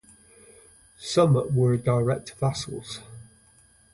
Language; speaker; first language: English; native; English